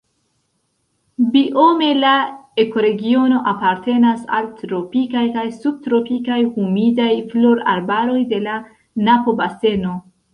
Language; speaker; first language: Esperanto; non-native, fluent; Central Kurdish